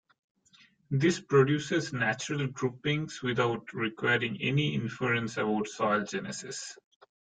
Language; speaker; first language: English; non-native, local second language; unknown